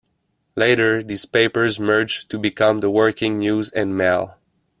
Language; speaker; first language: English; non-native, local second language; French